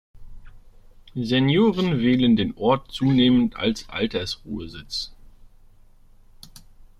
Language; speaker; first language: German; native; German